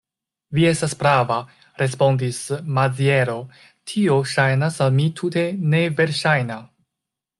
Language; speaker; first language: Esperanto; non-native, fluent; Chinese